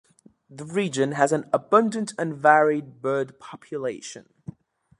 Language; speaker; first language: English; native; English